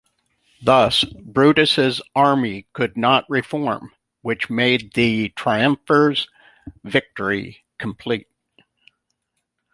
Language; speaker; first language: English; native; English